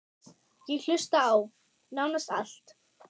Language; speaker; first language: Icelandic; non-native, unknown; German